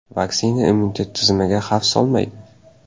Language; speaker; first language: Uzbek; native; Uzbek